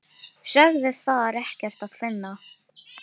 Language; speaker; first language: Icelandic; non-native, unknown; Filipino